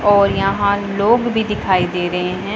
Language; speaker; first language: Hindi; non-native, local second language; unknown